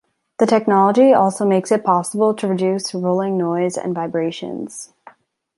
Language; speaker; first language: English; native; English